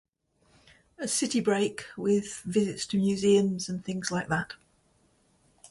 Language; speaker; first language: English; native; English